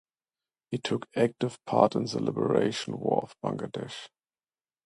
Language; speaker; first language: English; non-native, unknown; German